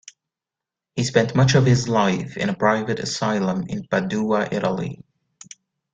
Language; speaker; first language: English; native; English